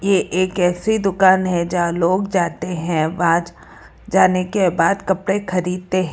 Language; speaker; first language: Hindi; non-native, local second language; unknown